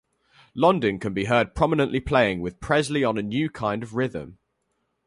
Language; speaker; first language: English; native; English